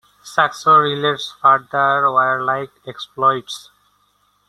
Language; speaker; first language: English; non-native, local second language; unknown